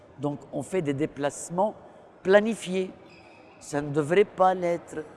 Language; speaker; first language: French; non-native, local second language; Arabic